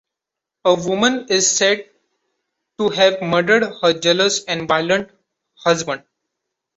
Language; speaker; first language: English; non-native, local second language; Marathi